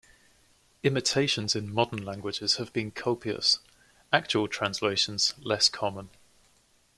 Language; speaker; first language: English; native; English